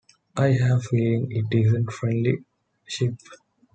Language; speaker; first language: English; non-native, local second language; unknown